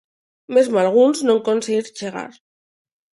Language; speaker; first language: Galician; non-native, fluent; Spanish